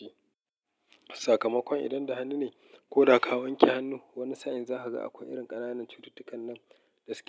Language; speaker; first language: Hausa; native; Hausa